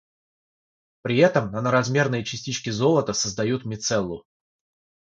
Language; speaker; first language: Russian; non-native, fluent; Georgian